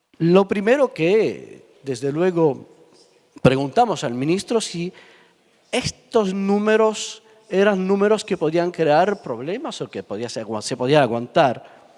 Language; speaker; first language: Spanish; non-native, fluent; Italian